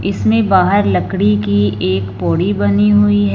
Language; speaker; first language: Hindi; non-native, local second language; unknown